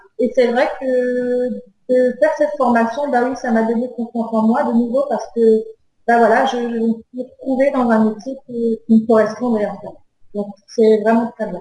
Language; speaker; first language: French; native; French